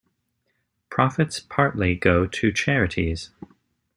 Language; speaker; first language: English; native; English